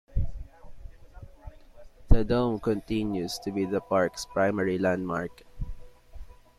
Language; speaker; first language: English; non-native, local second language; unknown